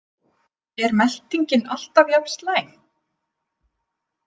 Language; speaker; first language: Icelandic; native; Icelandic